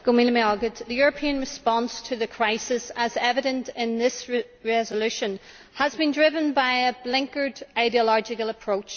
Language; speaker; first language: English; native; English